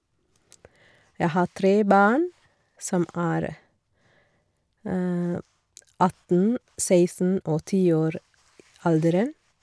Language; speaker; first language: Norwegian; non-native, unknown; Sinhala